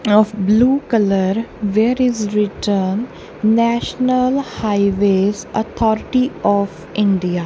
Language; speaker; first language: English; non-native, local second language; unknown